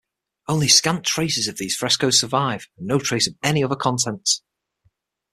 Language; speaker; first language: English; native; English